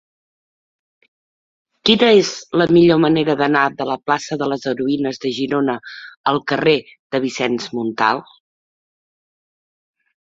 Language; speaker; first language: Catalan; native; Catalan